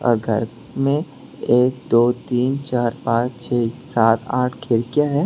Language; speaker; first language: Hindi; non-native, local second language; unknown